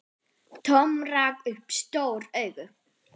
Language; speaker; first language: Icelandic; non-native, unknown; German